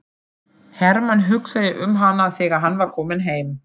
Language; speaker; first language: Icelandic; non-native, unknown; German